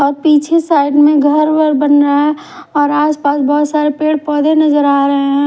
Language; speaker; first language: Hindi; non-native, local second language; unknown